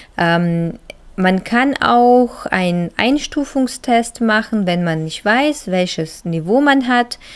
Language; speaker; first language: German; non-native, fluent; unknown